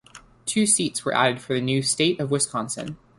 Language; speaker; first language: English; native; English